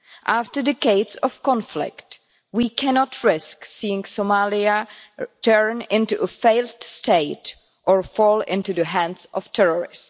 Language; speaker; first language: English; non-native, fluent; Czech